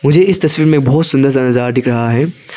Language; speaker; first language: Hindi; non-native, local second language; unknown